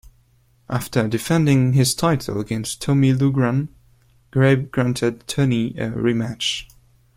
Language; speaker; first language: English; non-native, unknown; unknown